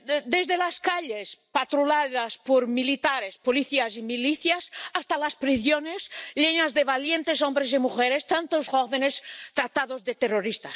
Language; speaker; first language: Spanish; non-native, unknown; Portuguese